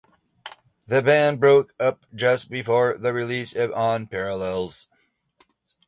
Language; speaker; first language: English; native; English